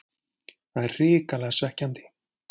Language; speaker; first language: Icelandic; native; Icelandic